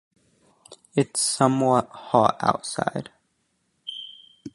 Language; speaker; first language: English; native; English